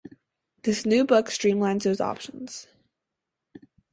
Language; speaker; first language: English; native; English